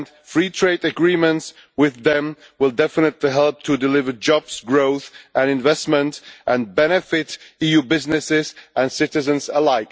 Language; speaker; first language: English; non-native, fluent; Czech